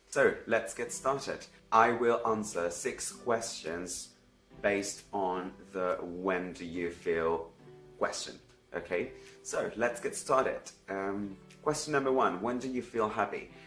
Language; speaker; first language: English; non-native, fluent; Spanish